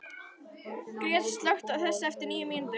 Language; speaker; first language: Icelandic; native; Icelandic